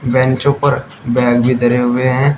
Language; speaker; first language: Hindi; native; Hindi